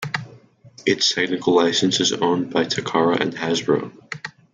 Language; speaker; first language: English; native; English